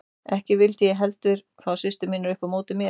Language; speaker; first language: Icelandic; native; Icelandic